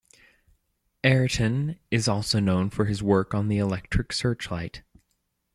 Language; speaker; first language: English; native; English